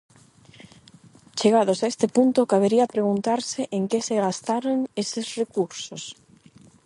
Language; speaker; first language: Galician; non-native, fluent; Spanish